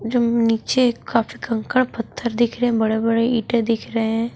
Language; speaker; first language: Hindi; non-native, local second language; Punjabi